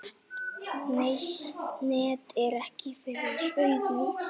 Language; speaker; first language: Icelandic; native; Icelandic